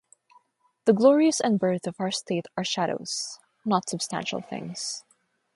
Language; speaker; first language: English; non-native, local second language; Filipino